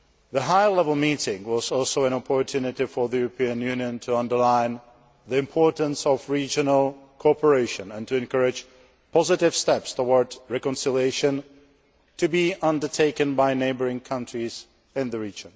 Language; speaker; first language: English; non-native, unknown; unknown